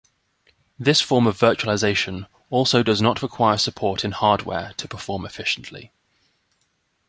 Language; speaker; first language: English; native; English